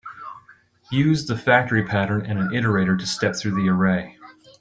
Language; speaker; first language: English; native; English